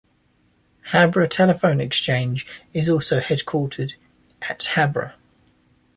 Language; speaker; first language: English; native; English